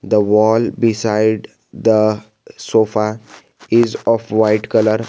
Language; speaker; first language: English; non-native, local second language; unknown